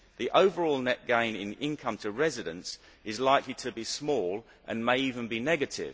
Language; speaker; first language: English; native; English